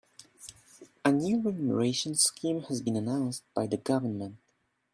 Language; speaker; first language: English; non-native, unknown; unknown